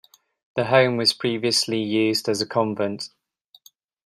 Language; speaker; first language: English; native; English